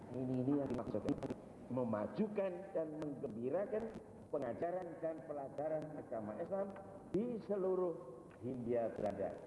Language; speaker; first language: Indonesian; non-native, local second language; Javanese